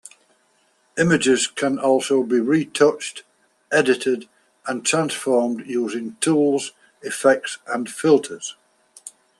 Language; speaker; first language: English; native; English